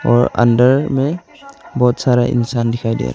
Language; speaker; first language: Hindi; non-native, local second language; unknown